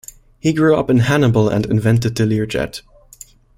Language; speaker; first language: English; non-native, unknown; German